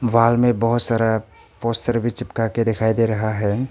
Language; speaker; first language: Hindi; non-native, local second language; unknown